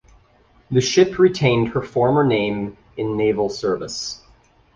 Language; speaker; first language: English; native; English